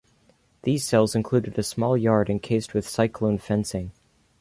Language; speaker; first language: English; native; English